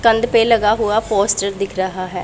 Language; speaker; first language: Hindi; non-native, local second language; Punjabi